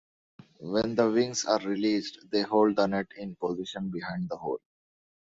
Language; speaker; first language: English; non-native, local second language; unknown